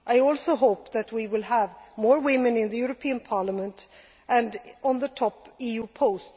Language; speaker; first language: English; non-native, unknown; Swedish